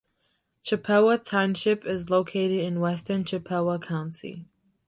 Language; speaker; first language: English; native; English